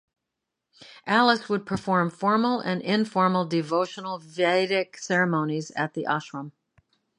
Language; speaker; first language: English; native; English